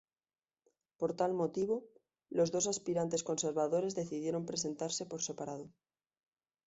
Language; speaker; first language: Spanish; native; Spanish